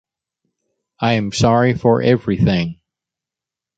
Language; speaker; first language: English; native; English